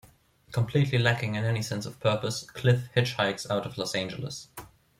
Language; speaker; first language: English; non-native, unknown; German